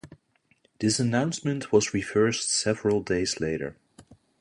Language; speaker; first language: English; non-native, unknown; Dutch